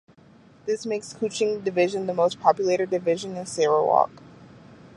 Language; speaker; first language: English; native; English